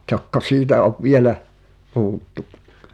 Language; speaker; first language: Finnish; native; Finnish